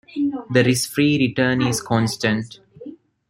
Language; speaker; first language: English; non-native, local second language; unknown